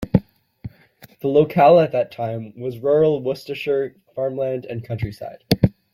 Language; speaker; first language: English; native; English